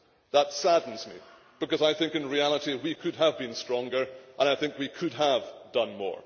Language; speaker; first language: English; native; English